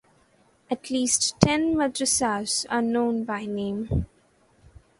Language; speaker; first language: English; non-native, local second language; Malayalam